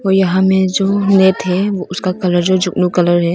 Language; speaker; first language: Hindi; non-native, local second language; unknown